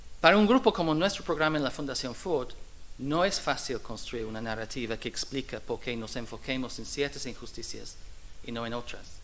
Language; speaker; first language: Spanish; non-native, fluent; English